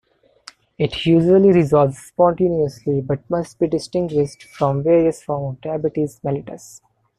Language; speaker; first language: English; non-native, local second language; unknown